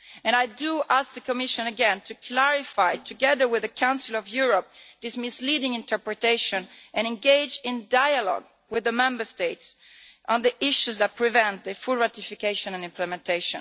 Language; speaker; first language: English; non-native, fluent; Italian